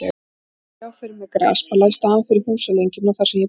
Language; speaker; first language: Icelandic; native; Icelandic